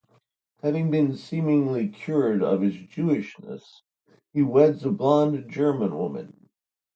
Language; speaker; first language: English; native; English